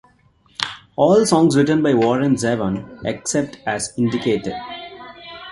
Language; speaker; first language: English; non-native, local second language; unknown